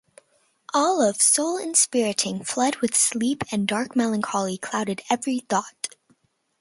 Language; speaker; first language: English; native; English